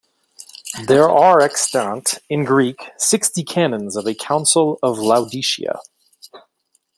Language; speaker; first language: English; native; English